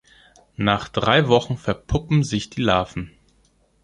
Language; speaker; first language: German; non-native, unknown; Greek